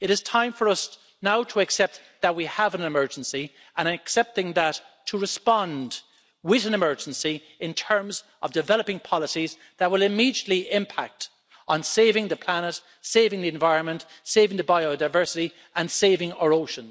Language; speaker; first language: English; native; English